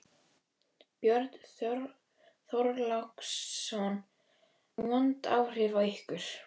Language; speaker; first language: Icelandic; native; Icelandic